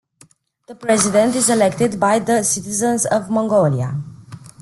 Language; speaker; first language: English; non-native, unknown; Romanian